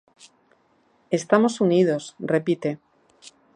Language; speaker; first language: Galician; native; Galician